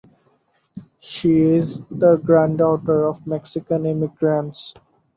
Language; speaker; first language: English; non-native, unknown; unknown